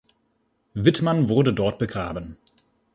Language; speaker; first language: German; native; German